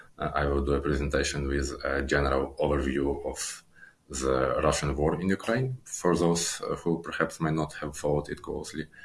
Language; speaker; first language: English; non-native, fluent; Ukrainian